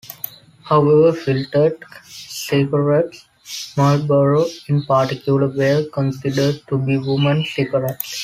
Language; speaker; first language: English; non-native, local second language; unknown